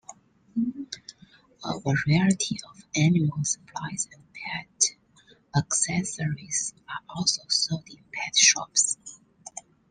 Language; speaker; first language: English; non-native, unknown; Chinese